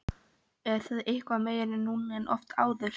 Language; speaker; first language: Icelandic; non-native, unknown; Polish